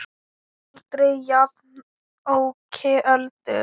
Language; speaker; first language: Icelandic; non-native, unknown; Thai